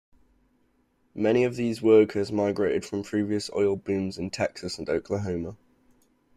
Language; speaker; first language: English; native; English